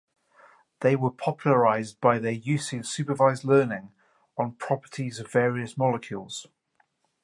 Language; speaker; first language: English; native; English